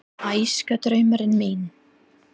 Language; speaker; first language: Icelandic; non-native, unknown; English